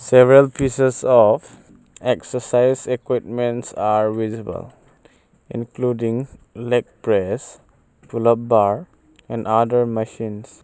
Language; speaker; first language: English; non-native, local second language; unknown